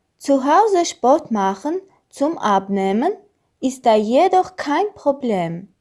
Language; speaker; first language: German; non-native, learner; Armenian